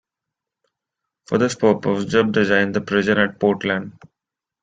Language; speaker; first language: English; non-native, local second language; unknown